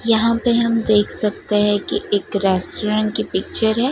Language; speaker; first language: Hindi; non-native, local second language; Gujarati